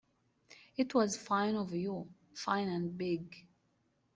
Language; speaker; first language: English; native; English